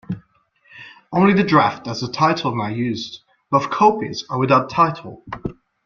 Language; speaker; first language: English; non-native, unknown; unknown